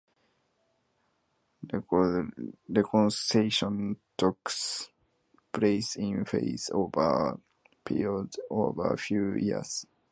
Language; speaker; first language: English; non-native, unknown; Japanese